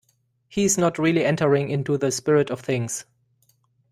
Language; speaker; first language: English; non-native, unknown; German